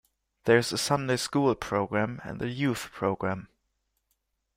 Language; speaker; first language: English; non-native, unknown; German